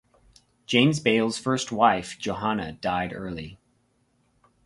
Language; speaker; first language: English; native; English